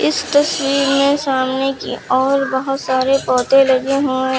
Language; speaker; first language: Hindi; native; Hindi